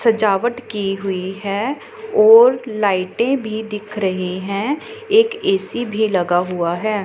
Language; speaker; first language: Hindi; non-native, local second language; Punjabi